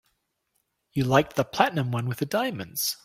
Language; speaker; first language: English; native; English